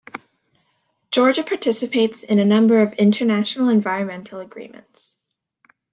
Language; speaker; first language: English; native; English